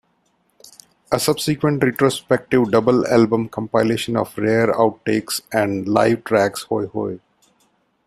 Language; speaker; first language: English; non-native, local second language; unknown